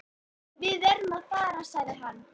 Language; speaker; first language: Icelandic; native; Icelandic